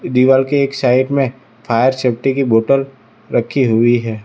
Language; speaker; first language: Hindi; non-native, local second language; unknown